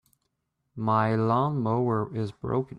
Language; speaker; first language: English; native; English